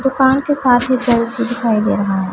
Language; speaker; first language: Hindi; non-native, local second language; Punjabi